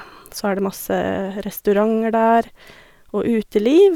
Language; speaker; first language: Norwegian; native; Norwegian